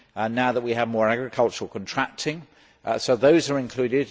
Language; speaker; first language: English; native; English